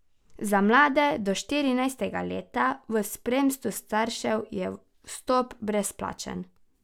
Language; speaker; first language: Slovenian; native; Slovenian